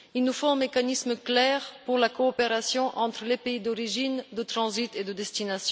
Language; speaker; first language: French; non-native, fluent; Bulgarian